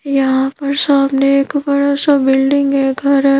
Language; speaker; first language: Hindi; native; Hindi